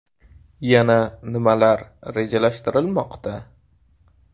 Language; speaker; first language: Uzbek; native; Uzbek